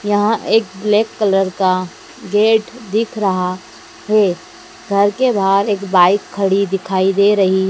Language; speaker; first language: Hindi; native; Hindi